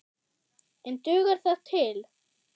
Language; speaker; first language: Icelandic; non-native, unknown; German